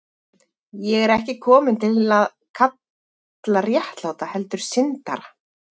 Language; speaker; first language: Icelandic; native; Icelandic